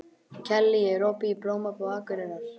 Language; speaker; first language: Icelandic; native; Icelandic